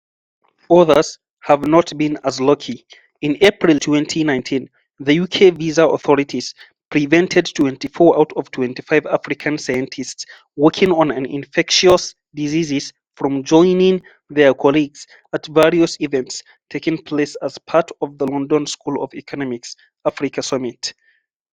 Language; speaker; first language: English; non-native, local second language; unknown